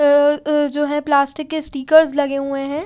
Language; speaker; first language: Hindi; native; Hindi